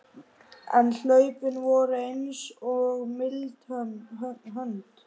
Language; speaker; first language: Icelandic; native; Icelandic